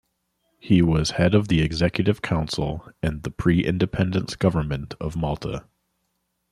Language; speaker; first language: English; native; English